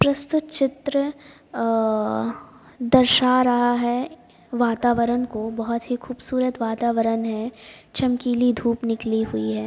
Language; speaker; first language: Hindi; native; Hindi